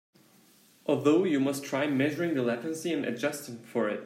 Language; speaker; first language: English; non-native, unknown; Turkish